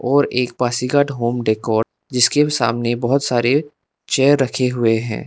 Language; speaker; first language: Hindi; non-native, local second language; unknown